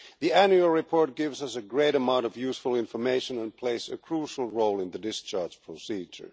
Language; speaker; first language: English; non-native, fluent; Finnish